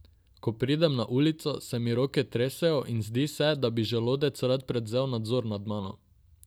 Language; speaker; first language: Slovenian; non-native, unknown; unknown